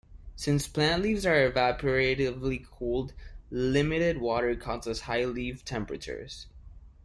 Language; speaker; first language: English; non-native, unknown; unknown